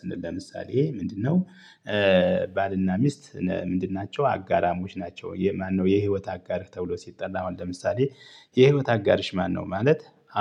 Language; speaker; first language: Amharic; native; Amharic